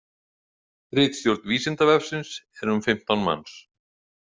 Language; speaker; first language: Icelandic; native; Icelandic